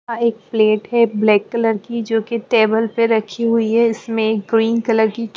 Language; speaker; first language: Hindi; non-native, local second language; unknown